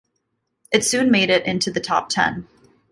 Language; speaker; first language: English; native; English